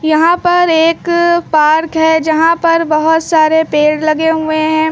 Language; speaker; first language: Hindi; native; Hindi